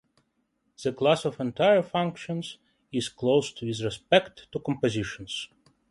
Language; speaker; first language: English; non-native, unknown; Ukrainian